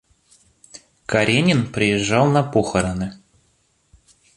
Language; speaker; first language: Russian; native; Russian